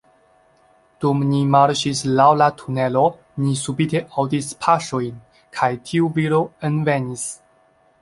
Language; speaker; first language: Esperanto; non-native, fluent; Chinese